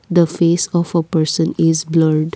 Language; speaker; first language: English; non-native, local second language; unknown